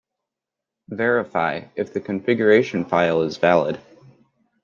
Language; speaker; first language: English; native; English